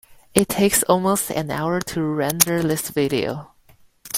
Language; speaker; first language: English; non-native, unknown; Chinese